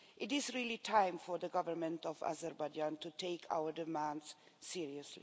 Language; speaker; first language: English; non-native, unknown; Swedish